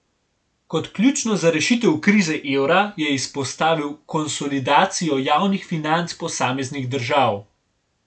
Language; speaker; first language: Slovenian; native; Slovenian